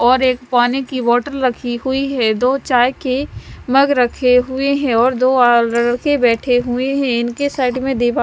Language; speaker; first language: Hindi; non-native, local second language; Punjabi